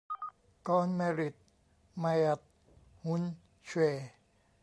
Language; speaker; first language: English; non-native, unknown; Thai